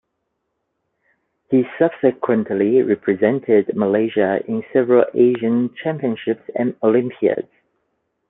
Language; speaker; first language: English; native; English